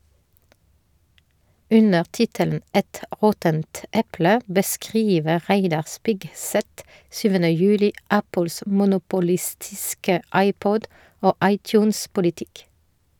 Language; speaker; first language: Norwegian; non-native, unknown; French